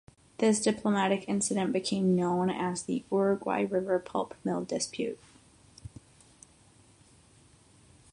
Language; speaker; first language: English; non-native, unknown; Catalan